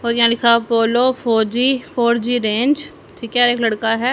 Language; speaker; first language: Hindi; native; Hindi